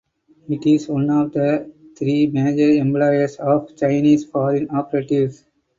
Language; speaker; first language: English; non-native, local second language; Tamil